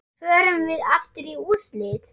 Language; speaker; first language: Icelandic; non-native, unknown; German